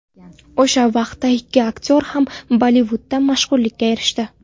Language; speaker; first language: Uzbek; non-native, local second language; Kara-Kalpak